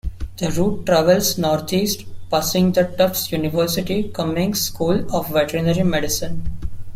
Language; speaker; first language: English; non-native, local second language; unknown